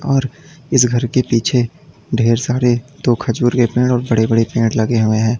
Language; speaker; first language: Hindi; native; Hindi